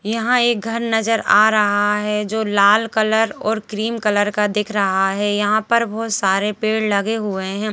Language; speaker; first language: Hindi; native; Hindi